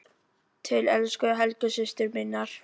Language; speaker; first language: Icelandic; non-native, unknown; Filipino